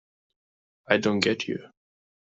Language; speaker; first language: English; non-native, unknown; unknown